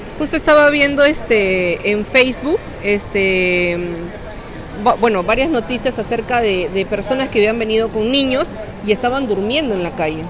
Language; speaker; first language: Spanish; native; Spanish